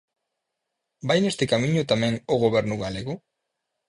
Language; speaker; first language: Galician; native; Galician